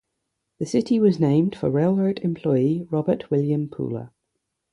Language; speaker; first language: English; native; English